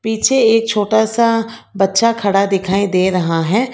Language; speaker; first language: Hindi; non-native, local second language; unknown